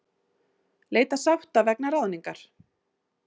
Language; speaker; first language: Icelandic; native; Icelandic